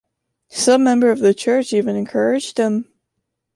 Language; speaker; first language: English; native; English